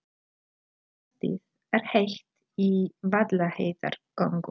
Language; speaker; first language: Icelandic; non-native, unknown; Polish